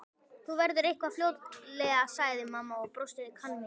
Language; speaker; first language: Icelandic; native; Icelandic